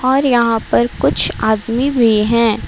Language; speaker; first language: Hindi; non-native, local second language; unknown